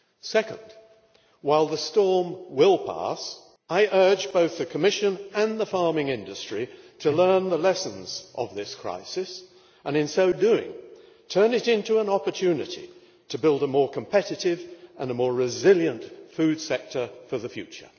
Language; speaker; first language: English; native; English